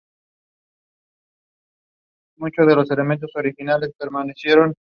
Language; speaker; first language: English; non-native, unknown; Spanish